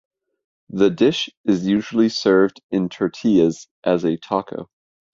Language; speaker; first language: English; native; English